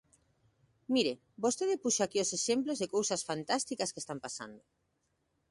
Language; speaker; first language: Galician; native; Galician